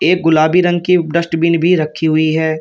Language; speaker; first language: Hindi; native; Hindi